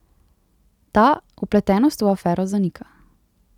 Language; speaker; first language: Slovenian; native; Slovenian